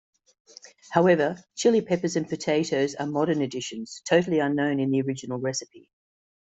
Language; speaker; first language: English; native; English